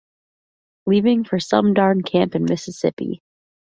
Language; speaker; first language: English; native; English